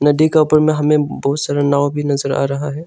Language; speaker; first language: Hindi; non-native, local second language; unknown